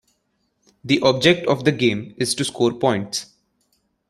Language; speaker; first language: English; non-native, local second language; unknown